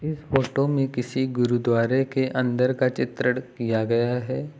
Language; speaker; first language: Hindi; native; Hindi